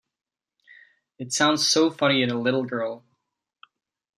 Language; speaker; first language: English; non-native, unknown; Czech